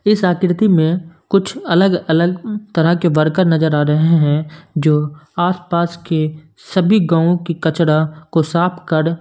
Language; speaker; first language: Hindi; non-native, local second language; Punjabi